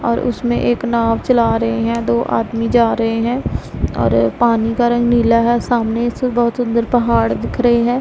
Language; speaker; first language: Hindi; non-native, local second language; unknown